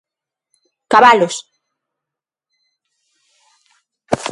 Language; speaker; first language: Galician; non-native, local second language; Spanish